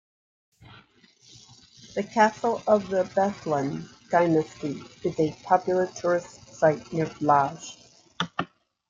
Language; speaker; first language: English; native; English